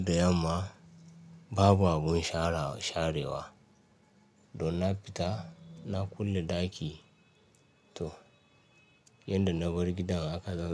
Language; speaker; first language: Hausa; non-native, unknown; Yoruba